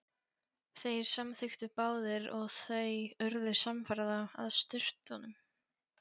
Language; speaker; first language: Icelandic; non-native, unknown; Polish